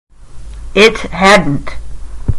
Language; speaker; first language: English; native; English